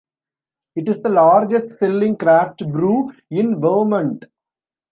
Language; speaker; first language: English; non-native, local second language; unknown